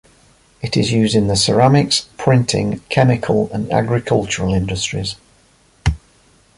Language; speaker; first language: English; native; English